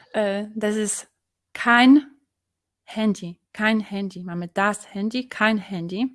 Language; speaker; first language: German; non-native, fluent; Polish